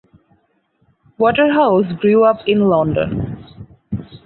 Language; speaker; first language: English; non-native, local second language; Bangla